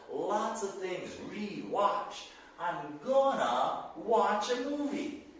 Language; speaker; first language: English; native; English